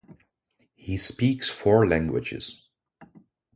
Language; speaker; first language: English; non-native, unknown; Dutch